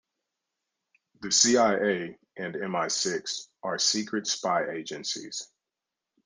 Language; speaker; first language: English; native; English